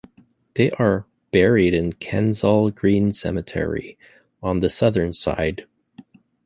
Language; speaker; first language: English; native; English